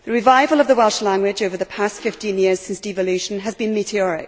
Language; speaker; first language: English; native; English